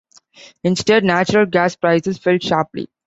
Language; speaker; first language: English; non-native, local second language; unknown